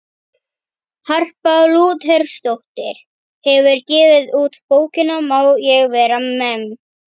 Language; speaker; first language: Icelandic; native; Icelandic